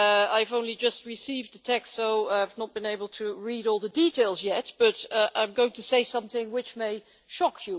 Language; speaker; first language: English; non-native, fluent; Dutch